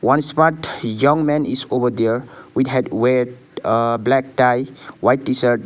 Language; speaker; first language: English; non-native, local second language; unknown